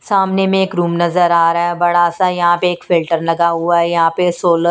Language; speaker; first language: Hindi; non-native, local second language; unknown